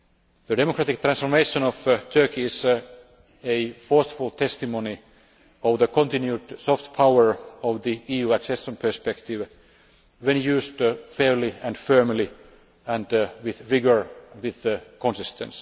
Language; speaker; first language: English; non-native, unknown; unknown